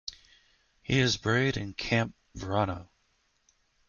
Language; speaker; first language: English; native; English